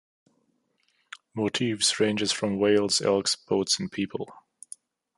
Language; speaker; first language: English; non-native, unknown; German